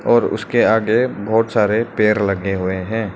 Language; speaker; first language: Hindi; non-native, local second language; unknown